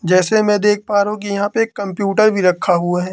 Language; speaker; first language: Hindi; native; Hindi